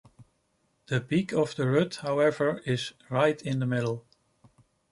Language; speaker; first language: English; non-native, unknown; Dutch